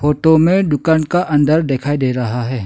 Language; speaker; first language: Hindi; non-native, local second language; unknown